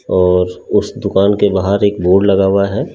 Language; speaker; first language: Hindi; native; Hindi